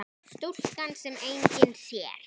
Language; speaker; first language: Icelandic; native; Icelandic